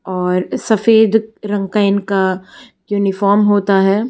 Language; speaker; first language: Hindi; non-native, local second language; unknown